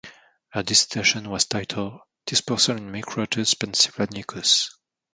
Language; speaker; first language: English; non-native, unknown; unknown